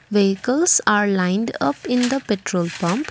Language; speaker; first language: English; non-native, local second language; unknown